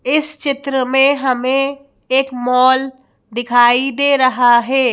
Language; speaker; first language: Hindi; native; Hindi